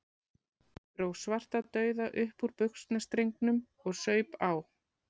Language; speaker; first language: Icelandic; native; Icelandic